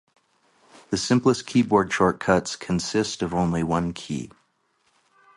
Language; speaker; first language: English; native; English